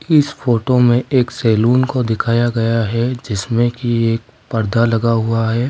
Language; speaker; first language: Hindi; native; Hindi